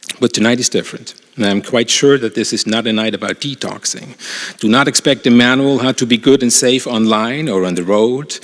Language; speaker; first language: English; non-native, fluent; German